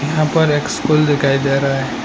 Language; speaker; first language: Hindi; non-native, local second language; Bangla